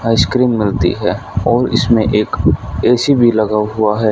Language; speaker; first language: Hindi; native; Hindi